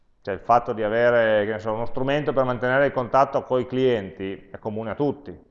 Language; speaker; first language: Italian; native; Italian